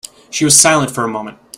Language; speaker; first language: English; native; English